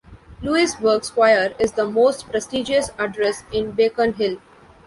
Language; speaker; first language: English; non-native, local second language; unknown